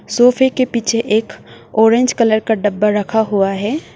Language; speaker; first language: Hindi; non-native, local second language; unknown